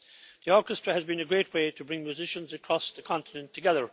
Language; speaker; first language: English; native; English